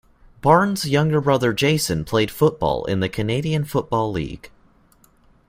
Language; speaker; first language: English; native; English